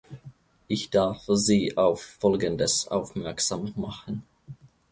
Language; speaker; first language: German; non-native, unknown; Finnish